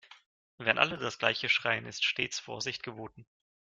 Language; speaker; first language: German; non-native, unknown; Russian